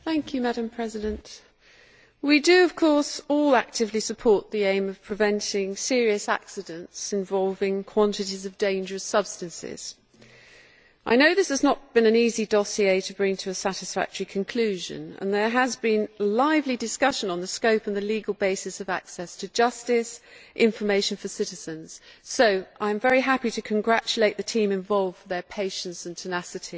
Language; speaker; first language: English; native; English